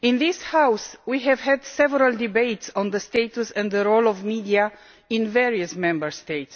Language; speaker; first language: English; non-native, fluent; Romanian